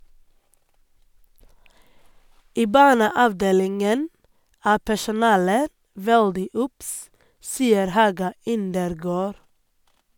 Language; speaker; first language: Norwegian; non-native, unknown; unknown